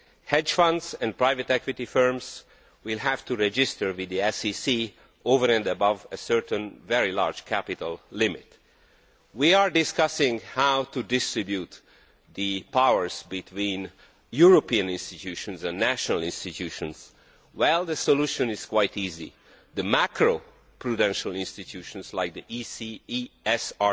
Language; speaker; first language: English; non-native, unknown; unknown